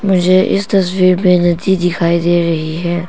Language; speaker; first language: Hindi; non-native, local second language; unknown